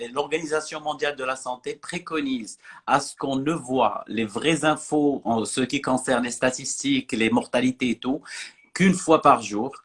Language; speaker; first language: French; non-native, local second language; Arabic